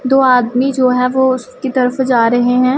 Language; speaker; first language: Hindi; non-native, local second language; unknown